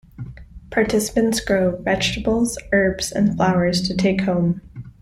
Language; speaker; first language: English; native; English